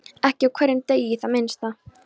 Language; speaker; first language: Icelandic; non-native, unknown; Polish